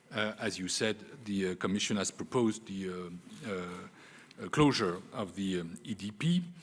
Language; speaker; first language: English; non-native, fluent; French